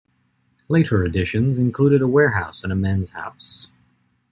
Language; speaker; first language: English; native; English